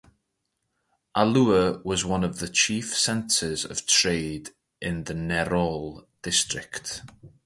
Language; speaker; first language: English; native; English